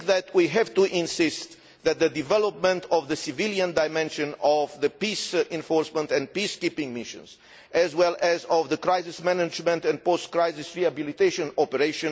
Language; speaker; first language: English; non-native, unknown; Romanian